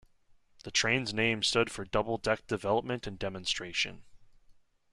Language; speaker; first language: English; native; English